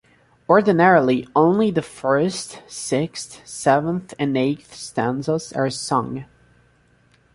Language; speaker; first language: English; non-native, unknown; Portuguese